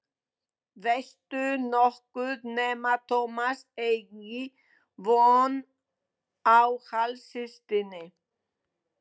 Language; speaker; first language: Icelandic; non-native, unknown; Polish